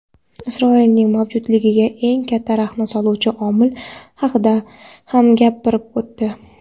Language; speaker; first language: Uzbek; non-native, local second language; Kara-Kalpak